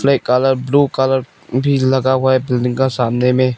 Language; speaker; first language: Hindi; non-native, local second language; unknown